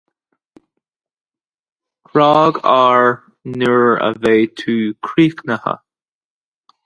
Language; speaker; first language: Irish; native; Irish